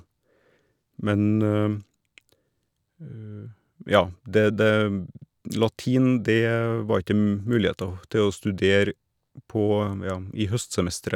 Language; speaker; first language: Norwegian; native; Norwegian